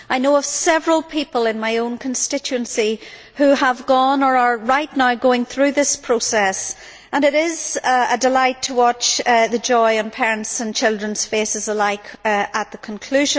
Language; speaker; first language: English; native; English